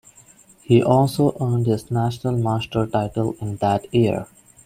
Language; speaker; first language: English; non-native, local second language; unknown